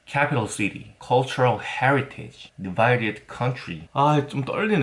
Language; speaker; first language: English; non-native, learner; Korean